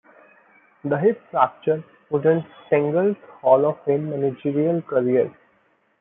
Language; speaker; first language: English; non-native, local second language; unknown